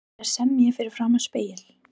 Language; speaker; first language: Icelandic; non-native, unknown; English